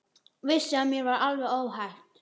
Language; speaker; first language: Icelandic; native; Icelandic